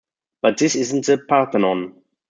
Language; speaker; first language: English; non-native, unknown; German